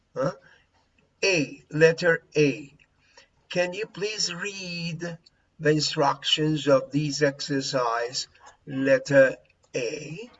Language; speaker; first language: English; non-native, fluent; Spanish